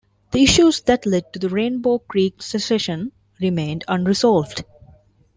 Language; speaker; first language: English; non-native, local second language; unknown